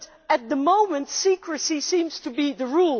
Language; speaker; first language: English; non-native, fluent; Dutch